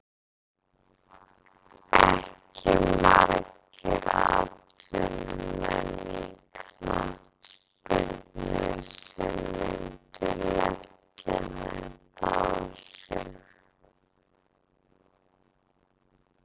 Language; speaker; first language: Icelandic; native; Icelandic